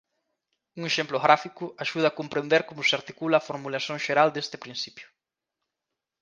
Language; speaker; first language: Galician; native; Galician